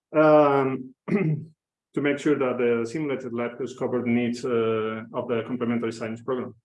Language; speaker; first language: English; non-native, fluent; Spanish